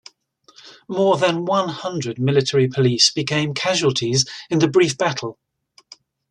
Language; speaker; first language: English; native; English